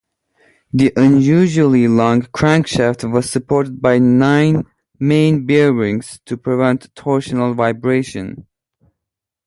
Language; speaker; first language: English; native; English